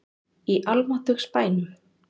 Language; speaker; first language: Icelandic; native; Icelandic